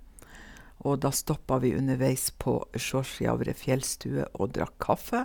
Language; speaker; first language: Norwegian; native; Norwegian